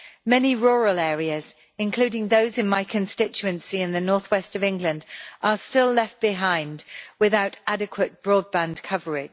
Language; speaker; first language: English; native; English